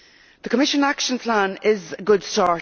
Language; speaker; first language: English; native; English